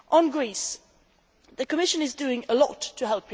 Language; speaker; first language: English; non-native, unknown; Swedish